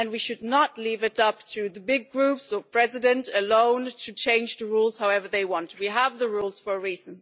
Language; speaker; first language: English; non-native, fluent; German